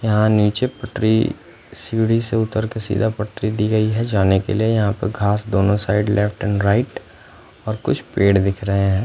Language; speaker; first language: Hindi; non-native, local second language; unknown